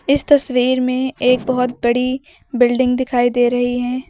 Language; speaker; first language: Hindi; native; Hindi